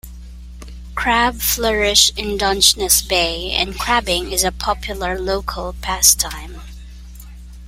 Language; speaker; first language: English; non-native, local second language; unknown